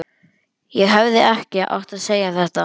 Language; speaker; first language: Icelandic; native; Icelandic